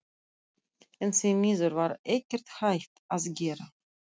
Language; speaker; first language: Icelandic; non-native, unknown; Russian